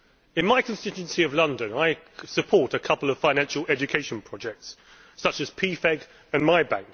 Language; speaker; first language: English; native; English